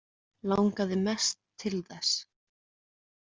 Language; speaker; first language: Icelandic; native; Icelandic